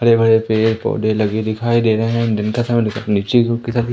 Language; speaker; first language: Hindi; native; Hindi